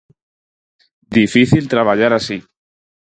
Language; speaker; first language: Galician; non-native, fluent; Spanish